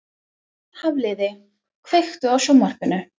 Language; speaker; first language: Icelandic; non-native, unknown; English